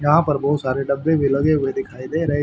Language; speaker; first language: Hindi; native; Hindi